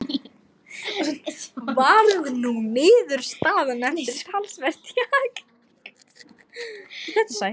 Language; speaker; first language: Icelandic; non-native, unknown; Lithuanian